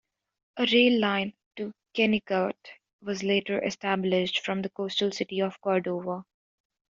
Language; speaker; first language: English; native; English